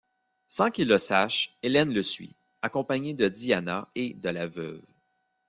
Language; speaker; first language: French; native; French